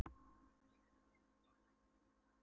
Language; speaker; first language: Icelandic; non-native, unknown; Polish